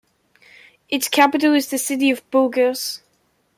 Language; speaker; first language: English; native; English